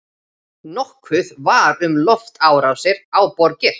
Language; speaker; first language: Icelandic; native; Icelandic